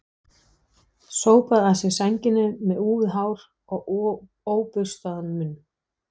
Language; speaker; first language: Icelandic; non-native, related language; Danish